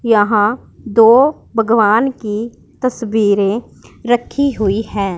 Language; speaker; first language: Hindi; non-native, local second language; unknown